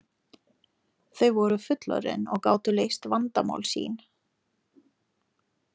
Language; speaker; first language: Icelandic; non-native, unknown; Lithuanian